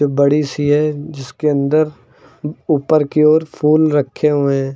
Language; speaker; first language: Hindi; native; Hindi